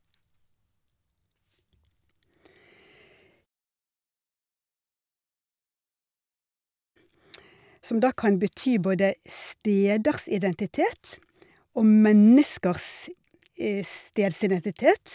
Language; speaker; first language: Norwegian; native; Norwegian